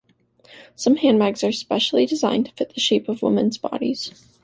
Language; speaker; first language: English; native; English